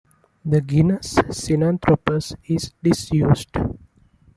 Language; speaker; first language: English; non-native, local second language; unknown